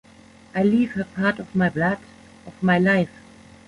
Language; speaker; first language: English; non-native, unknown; German